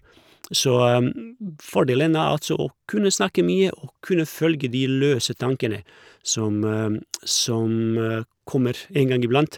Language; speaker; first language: Norwegian; non-native, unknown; Croatian